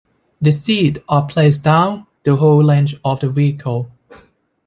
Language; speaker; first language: English; non-native, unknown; Thai